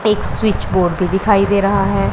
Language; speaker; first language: Hindi; non-native, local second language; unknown